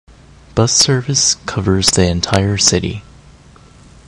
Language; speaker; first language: English; non-native, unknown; Japanese